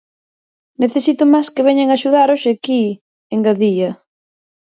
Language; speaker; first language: Galician; native; Galician